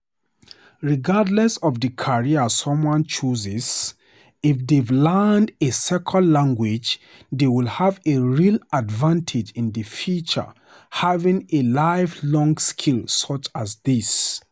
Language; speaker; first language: English; non-native, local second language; Hausa